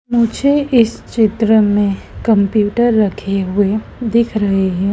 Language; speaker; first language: Hindi; native; Hindi